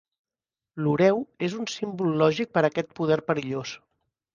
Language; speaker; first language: Catalan; native; Catalan